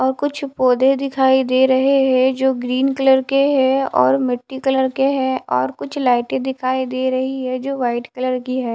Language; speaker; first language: Hindi; native; Hindi